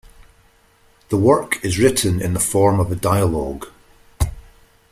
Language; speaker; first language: English; native; English